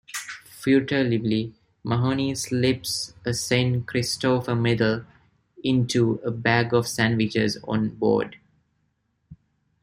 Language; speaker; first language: English; non-native, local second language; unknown